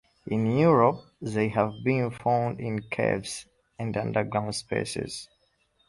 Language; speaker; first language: English; non-native, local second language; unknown